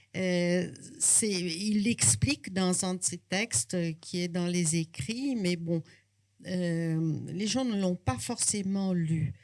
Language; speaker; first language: French; non-native, fluent; Portuguese